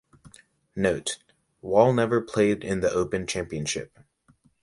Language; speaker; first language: English; native; English